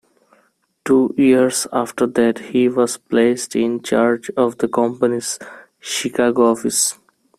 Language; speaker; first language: English; non-native, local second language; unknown